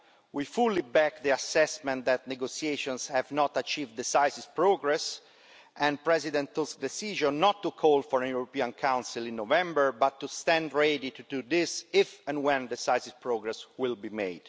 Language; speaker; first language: English; non-native, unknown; Italian